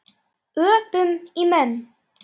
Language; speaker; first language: Icelandic; native; Icelandic